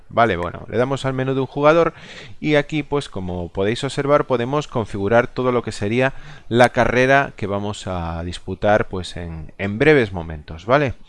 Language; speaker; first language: Spanish; non-native, local second language; Galician